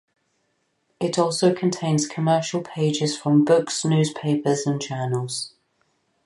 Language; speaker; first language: English; native; English